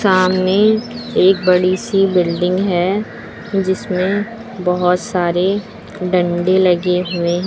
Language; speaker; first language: Hindi; native; Hindi